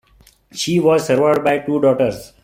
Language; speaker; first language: English; non-native, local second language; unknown